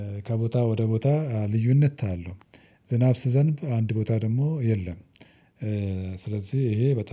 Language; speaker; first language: Amharic; non-native, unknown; Oromo